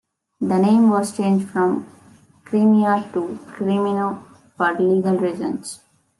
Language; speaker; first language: English; non-native, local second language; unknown